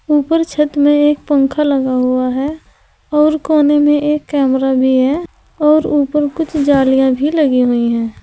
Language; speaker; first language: Hindi; native; Hindi